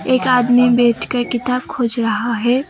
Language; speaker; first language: Hindi; non-native, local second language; Assamese